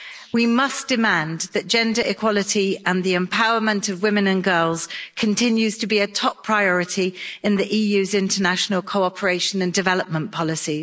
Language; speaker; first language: English; native; English